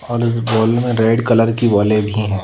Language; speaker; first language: Hindi; native; Hindi